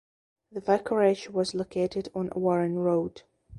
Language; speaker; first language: English; non-native, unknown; Belarusian